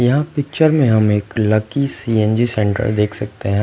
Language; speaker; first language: Hindi; non-native, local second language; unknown